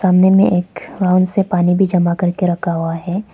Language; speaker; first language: Hindi; non-native, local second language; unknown